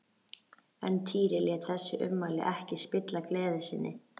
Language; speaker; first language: Icelandic; native; Icelandic